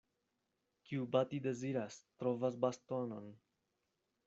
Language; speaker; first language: Esperanto; non-native, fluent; Spanish